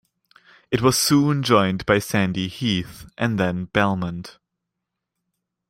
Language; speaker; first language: English; non-native, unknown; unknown